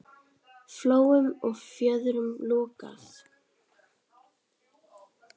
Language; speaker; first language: Icelandic; native; Icelandic